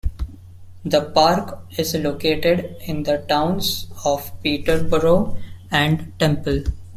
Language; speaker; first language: English; non-native, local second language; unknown